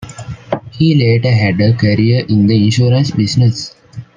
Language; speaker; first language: English; non-native, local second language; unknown